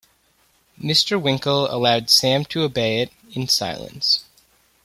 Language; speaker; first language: English; native; English